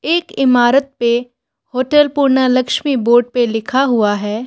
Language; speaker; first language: Hindi; non-native, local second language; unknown